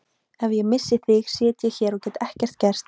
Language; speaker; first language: Icelandic; native; Icelandic